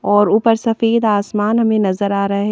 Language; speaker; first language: Hindi; native; Hindi